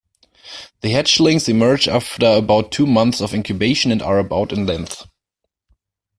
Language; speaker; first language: English; non-native, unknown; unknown